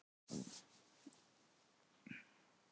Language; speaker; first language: Icelandic; non-native, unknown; Thai